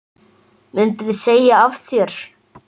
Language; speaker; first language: Icelandic; native; Icelandic